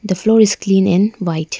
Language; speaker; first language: English; non-native, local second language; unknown